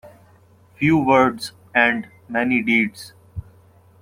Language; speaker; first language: English; non-native, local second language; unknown